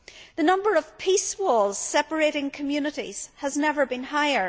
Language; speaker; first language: English; native; English